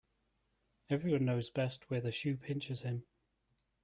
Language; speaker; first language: English; native; English